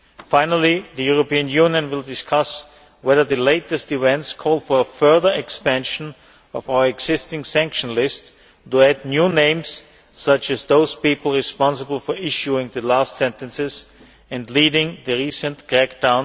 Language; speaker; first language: English; non-native, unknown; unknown